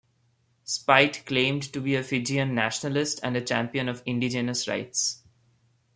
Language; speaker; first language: English; non-native, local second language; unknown